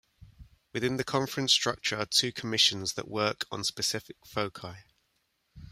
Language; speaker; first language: English; native; English